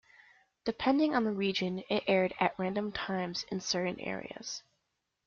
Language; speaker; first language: English; native; English